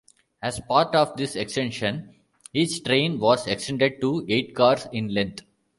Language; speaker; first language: English; non-native, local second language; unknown